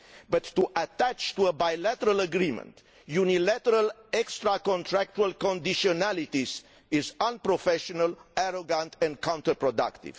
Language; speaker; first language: English; non-native, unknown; Romanian